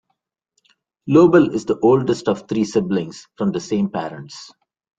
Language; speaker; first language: English; non-native, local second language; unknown